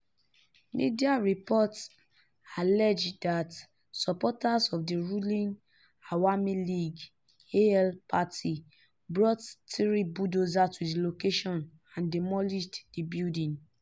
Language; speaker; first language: English; non-native, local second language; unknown